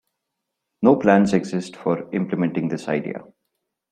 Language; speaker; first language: English; non-native, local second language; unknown